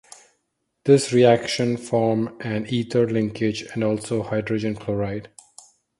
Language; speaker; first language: English; non-native, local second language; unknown